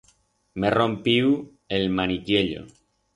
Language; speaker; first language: Aragonese; non-native, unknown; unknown